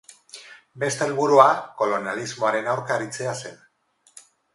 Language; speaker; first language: Basque; non-native, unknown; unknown